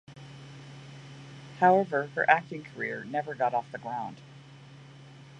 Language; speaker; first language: English; native; English